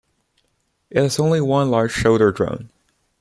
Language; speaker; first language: English; non-native, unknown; Chinese